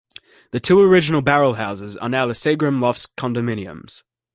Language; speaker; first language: English; native; English